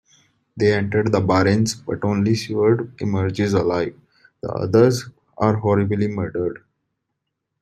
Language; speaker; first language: English; non-native, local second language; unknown